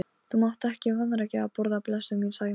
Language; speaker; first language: Icelandic; non-native, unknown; Polish